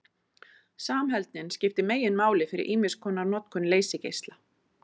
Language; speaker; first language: Icelandic; native; Icelandic